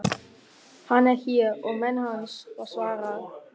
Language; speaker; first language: Icelandic; non-native, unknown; German